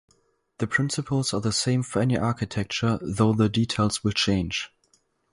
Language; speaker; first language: English; non-native, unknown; German